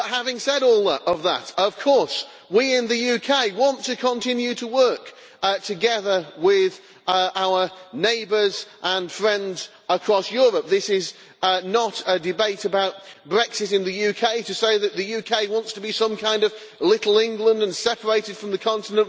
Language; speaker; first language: English; native; English